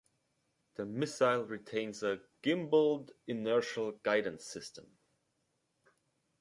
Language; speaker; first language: English; native; English